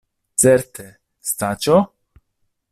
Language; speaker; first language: Esperanto; non-native, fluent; Italian